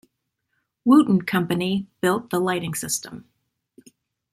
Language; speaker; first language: English; native; English